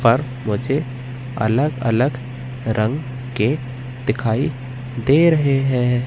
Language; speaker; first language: Hindi; native; Hindi